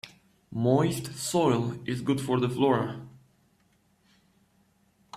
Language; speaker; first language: English; native; English